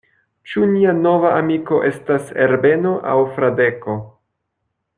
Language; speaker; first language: Esperanto; non-native, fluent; French